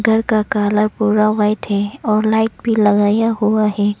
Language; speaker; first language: Hindi; non-native, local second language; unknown